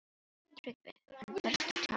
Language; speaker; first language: Icelandic; non-native, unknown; Filipino